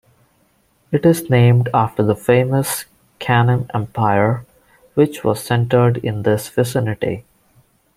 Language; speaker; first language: English; non-native, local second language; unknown